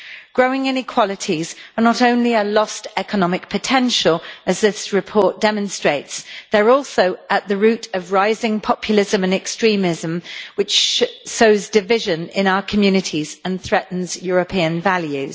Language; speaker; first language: English; native; English